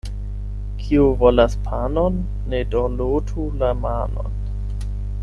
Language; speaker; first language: Esperanto; non-native, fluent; German